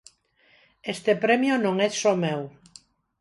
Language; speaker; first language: Galician; non-native, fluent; Spanish